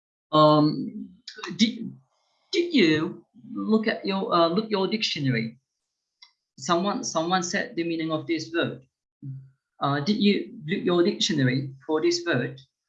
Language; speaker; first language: English; non-native, fluent; Turkish